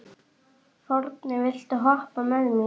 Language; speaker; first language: Icelandic; native; Icelandic